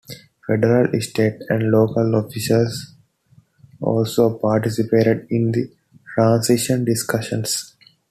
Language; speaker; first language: English; non-native, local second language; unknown